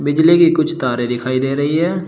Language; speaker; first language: Hindi; native; Hindi